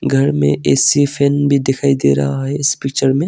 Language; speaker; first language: Hindi; early bilingual, other home language; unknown